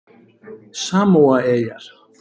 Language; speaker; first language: Icelandic; native; Icelandic